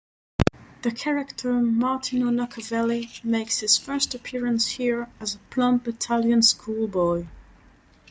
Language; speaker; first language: English; non-native, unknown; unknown